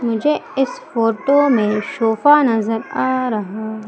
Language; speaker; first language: Hindi; native; Hindi